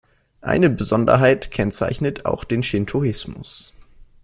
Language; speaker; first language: German; native; German